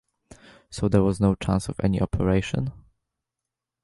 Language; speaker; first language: English; native; English